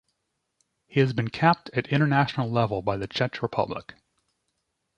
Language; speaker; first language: English; native; English